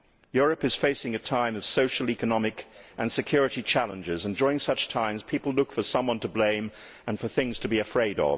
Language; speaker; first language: English; native; English